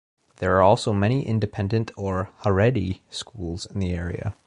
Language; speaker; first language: English; native; English